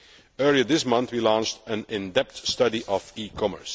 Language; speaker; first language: English; non-native, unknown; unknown